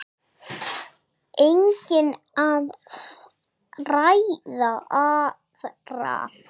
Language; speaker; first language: Icelandic; non-native, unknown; English